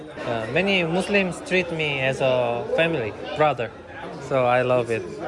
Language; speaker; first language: English; non-native, learner; Korean